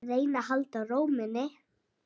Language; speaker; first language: Icelandic; native; Icelandic